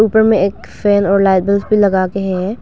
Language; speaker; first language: Hindi; non-native, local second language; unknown